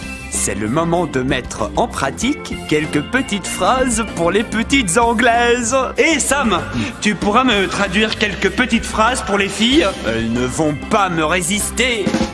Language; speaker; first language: French; native; French